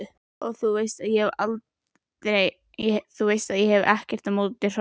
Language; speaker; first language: Icelandic; native; Icelandic